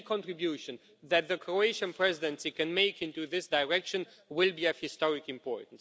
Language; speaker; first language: English; non-native, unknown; Romanian